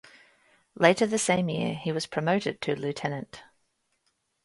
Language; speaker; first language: English; native; English